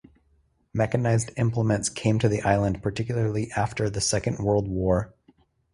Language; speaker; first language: English; native; English